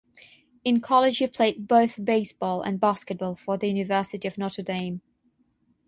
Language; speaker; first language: English; non-native, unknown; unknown